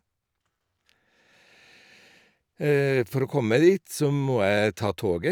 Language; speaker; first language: Norwegian; native; Norwegian